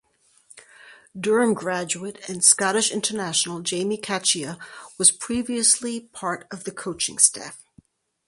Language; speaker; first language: English; native; English